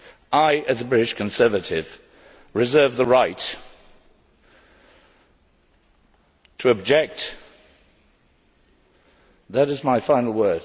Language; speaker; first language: English; native; English